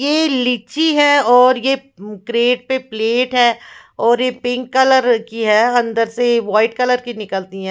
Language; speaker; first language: Hindi; non-native, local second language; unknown